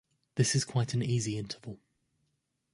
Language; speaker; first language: English; native; English